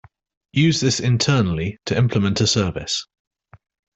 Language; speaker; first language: English; native; English